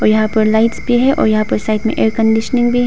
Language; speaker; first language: Hindi; non-native, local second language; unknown